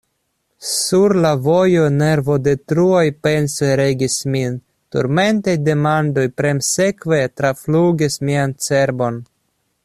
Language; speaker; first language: Esperanto; non-native, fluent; Russian